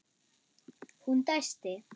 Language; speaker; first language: Icelandic; non-native, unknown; German